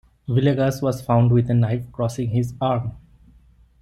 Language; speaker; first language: English; non-native, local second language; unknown